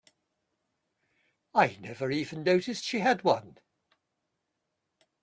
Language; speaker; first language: English; native; English